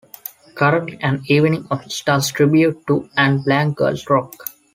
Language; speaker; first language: English; non-native, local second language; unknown